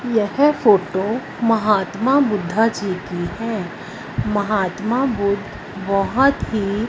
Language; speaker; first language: Hindi; non-native, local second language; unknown